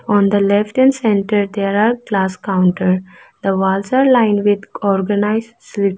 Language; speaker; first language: English; non-native, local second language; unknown